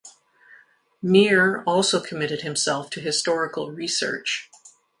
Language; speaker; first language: English; native; English